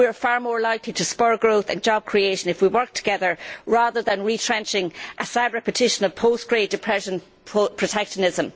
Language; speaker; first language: English; native; English